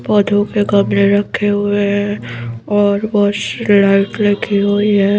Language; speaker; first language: Hindi; native; Hindi